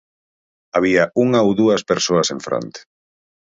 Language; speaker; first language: Galician; native; Galician